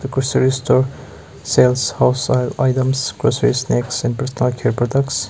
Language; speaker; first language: English; non-native, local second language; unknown